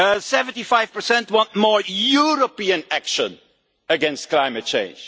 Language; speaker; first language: English; non-native, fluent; Dutch